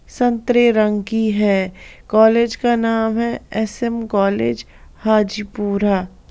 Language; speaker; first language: Hindi; non-native, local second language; Punjabi